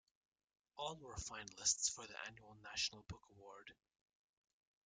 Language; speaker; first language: English; native; English